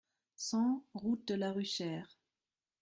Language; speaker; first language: French; non-native, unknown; German